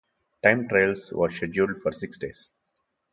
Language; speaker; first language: English; non-native, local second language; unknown